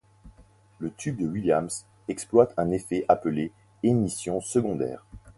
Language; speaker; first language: French; native; French